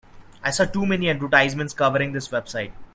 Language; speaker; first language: English; non-native, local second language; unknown